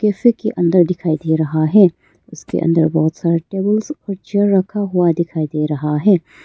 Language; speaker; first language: Hindi; early bilingual, other home language; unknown